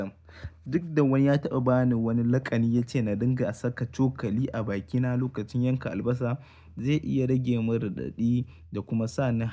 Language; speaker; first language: Hausa; native; Hausa